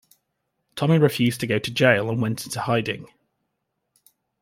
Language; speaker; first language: English; native; English